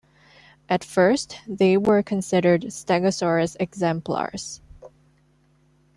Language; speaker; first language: English; non-native, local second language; Cantonese